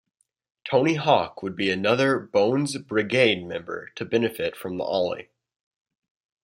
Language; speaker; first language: English; native; English